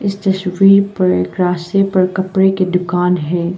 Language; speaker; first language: Hindi; non-native, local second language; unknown